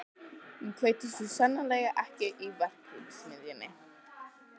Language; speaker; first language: Icelandic; native; Icelandic